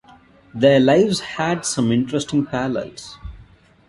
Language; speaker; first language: English; non-native, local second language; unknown